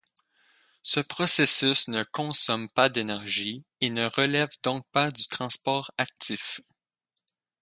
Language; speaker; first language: French; native; French